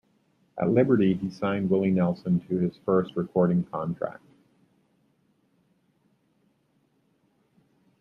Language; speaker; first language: English; native; English